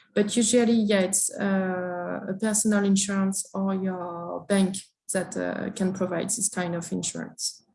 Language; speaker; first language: English; non-native, fluent; French